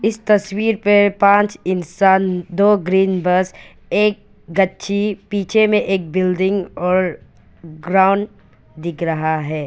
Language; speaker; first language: Hindi; non-native, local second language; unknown